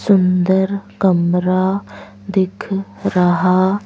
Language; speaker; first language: Hindi; native; Hindi